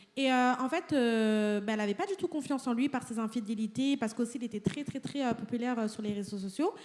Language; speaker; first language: French; native; French